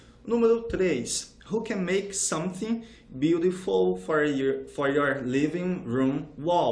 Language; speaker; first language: English; non-native, fluent; Portuguese